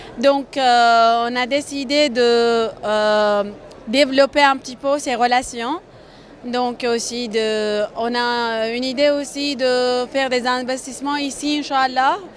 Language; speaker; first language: French; non-native, learner; Persian